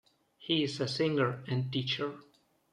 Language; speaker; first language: English; non-native, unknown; Russian